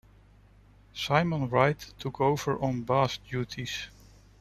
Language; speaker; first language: English; non-native, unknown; Dutch